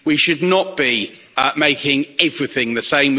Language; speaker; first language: English; native; English